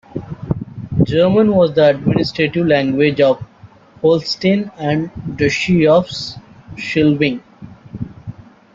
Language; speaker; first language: English; native; English